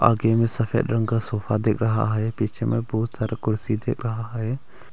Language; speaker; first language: Hindi; non-native, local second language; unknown